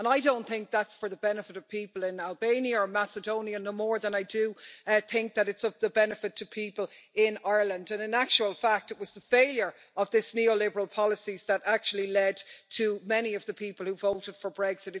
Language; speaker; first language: English; native; English